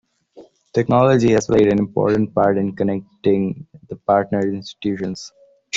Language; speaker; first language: English; non-native, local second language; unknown